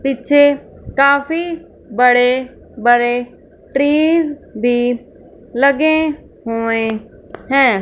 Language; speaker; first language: Hindi; non-native, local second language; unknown